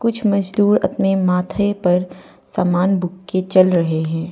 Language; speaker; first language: Hindi; non-native, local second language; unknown